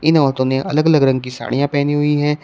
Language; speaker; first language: Hindi; native; Hindi